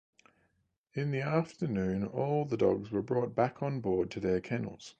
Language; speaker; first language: English; native; English